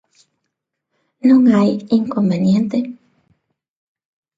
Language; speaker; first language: Galician; non-native, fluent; Spanish